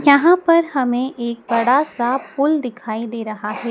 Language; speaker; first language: Hindi; native; Hindi